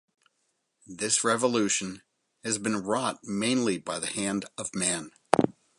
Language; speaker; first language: English; native; English